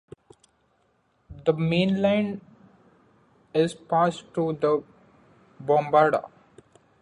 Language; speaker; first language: English; non-native, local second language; Marathi